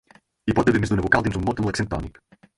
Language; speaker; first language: Catalan; native; Catalan